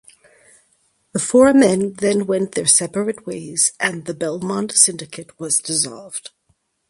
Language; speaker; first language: English; native; English